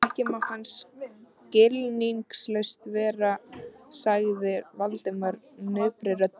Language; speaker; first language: Icelandic; native; Icelandic